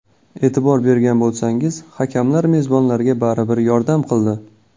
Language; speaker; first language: Uzbek; non-native, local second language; Kazakh